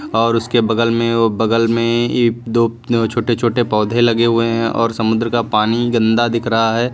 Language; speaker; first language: Hindi; native; Hindi